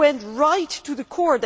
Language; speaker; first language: English; non-native, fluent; Dutch